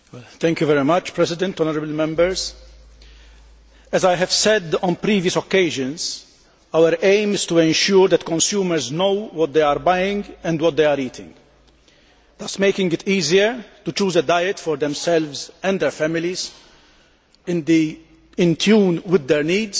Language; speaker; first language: English; non-native, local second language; Maltese